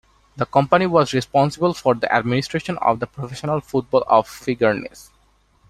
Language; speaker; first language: English; non-native, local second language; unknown